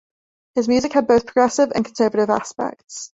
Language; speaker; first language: English; native; English